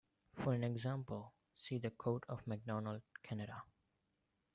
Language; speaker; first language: English; non-native, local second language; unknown